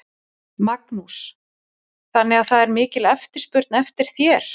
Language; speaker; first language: Icelandic; native; Icelandic